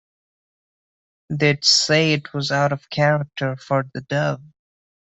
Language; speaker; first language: English; non-native, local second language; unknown